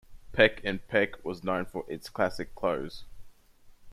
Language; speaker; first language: English; native; English